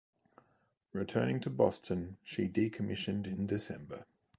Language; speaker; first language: English; native; English